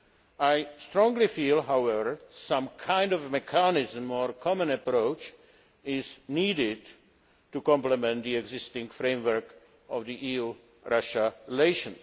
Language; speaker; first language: English; non-native, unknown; Czech